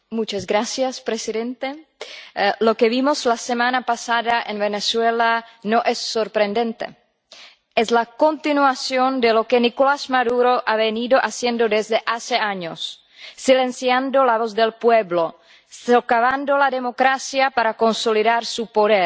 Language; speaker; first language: Spanish; non-native, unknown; Czech